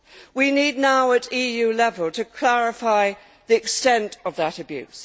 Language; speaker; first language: English; native; English